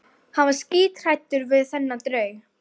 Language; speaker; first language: Icelandic; native; Icelandic